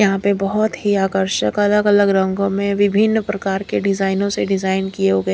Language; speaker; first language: Hindi; non-native, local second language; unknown